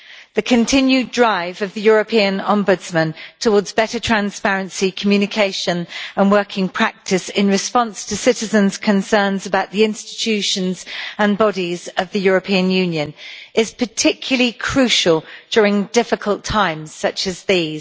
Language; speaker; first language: English; native; English